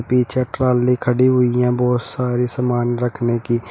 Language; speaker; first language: Hindi; native; Hindi